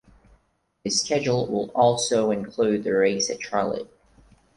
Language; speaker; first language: English; non-native, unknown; Portuguese